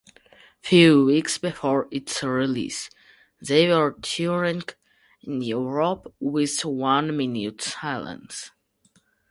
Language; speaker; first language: English; non-native, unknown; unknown